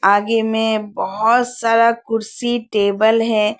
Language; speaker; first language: Hindi; non-native, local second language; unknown